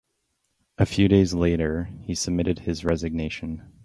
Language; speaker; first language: English; native; English